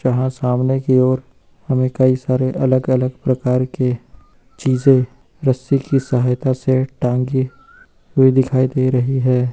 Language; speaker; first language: Hindi; native; Hindi